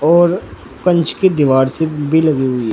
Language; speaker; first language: Hindi; native; Hindi